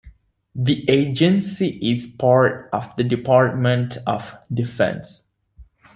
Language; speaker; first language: English; native; English